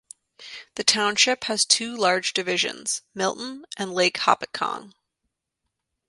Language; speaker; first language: English; native; English